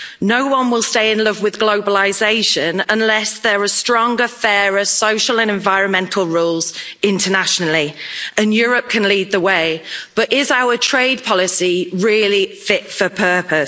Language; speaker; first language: English; native; English